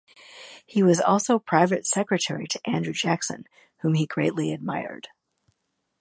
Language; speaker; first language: English; native; English